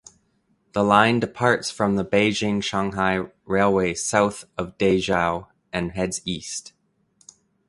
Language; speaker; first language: English; native; English